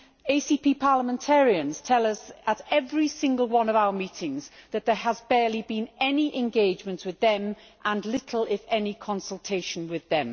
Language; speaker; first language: English; native; English